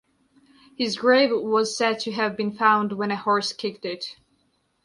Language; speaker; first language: English; non-native, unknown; Georgian